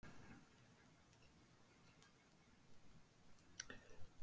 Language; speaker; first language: Icelandic; native; Icelandic